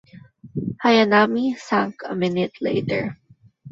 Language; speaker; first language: English; non-native, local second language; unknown